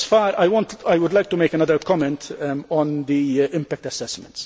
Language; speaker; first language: English; non-native, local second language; Maltese